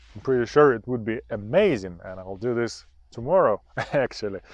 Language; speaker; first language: English; non-native, fluent; Ukrainian